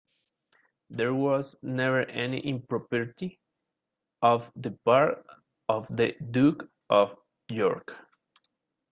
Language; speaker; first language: English; non-native, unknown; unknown